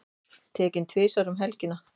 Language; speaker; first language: Icelandic; native; Icelandic